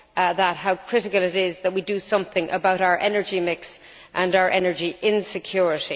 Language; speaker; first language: English; native; English